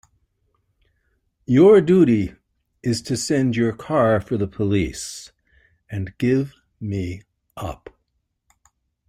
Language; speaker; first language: English; native; English